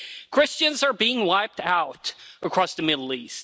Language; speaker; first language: English; non-native, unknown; Swedish